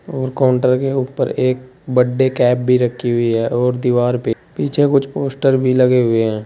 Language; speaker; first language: Hindi; native; Hindi